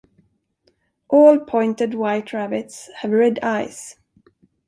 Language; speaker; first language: English; non-native, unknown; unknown